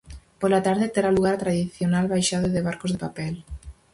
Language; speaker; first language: Galician; native; Galician